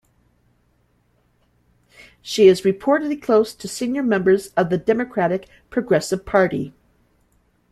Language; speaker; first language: English; native; English